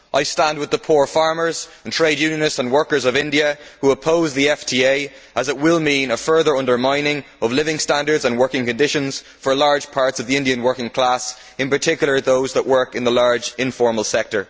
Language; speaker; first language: English; native; English